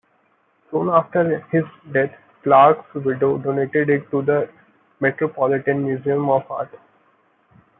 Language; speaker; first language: English; non-native, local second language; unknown